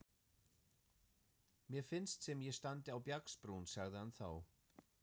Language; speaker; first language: Icelandic; non-native, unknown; German